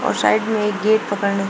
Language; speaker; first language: Hindi; native; Hindi